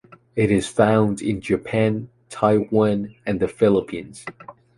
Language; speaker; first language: English; non-native, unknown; Chinese